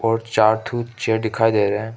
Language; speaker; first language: Hindi; non-native, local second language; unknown